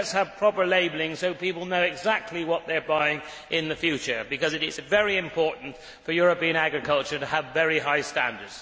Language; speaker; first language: English; native; English